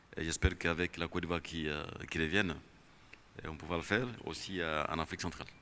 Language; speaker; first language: French; non-native, local second language; Kinyarwanda